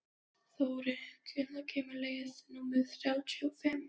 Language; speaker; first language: Icelandic; non-native, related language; Danish